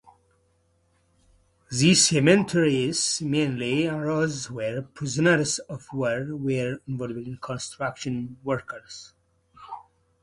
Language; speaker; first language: English; non-native, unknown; Amharic